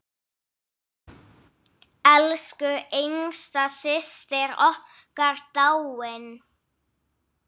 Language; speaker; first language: Icelandic; non-native, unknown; English